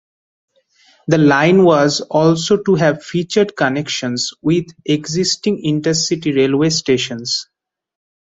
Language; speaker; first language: English; non-native, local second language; Bangla